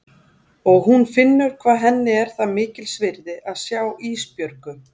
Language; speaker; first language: Icelandic; native; Icelandic